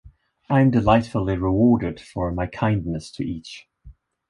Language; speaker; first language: English; non-native, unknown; Swedish